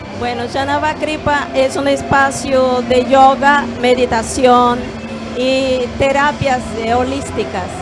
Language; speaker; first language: Spanish; non-native, fluent; Portuguese